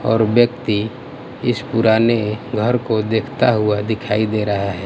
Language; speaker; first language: Hindi; non-native, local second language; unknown